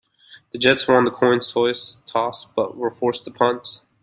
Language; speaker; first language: English; native; English